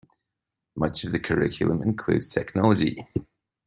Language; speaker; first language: English; native; English